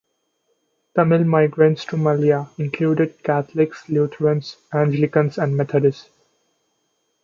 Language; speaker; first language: English; non-native, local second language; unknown